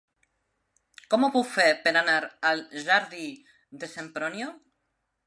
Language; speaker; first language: Catalan; non-native, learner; Spanish